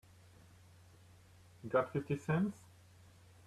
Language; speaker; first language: English; native; English